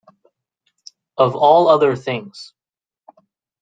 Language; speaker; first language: English; native; English